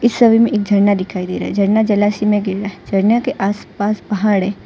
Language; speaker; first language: Hindi; non-native, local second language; Gujarati